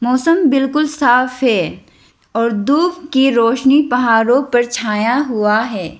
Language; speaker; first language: Hindi; non-native, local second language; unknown